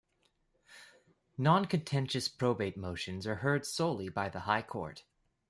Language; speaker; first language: English; native; English